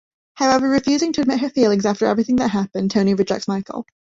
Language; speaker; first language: English; native; English